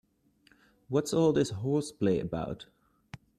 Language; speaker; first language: English; native; English